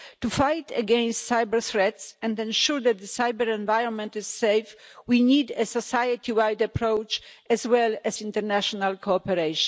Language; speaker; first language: English; non-native, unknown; Polish